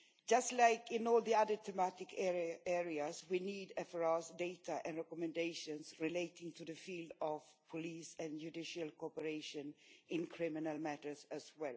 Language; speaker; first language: English; non-native, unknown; Swedish